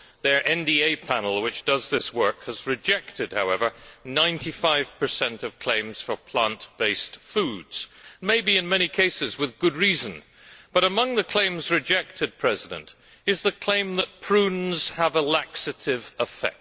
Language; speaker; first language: English; native; English